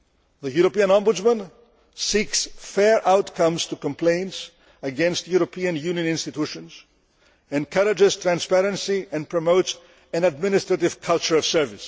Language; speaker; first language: English; non-native, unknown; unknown